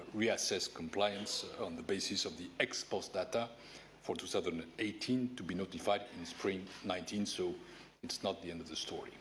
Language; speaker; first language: English; non-native, fluent; French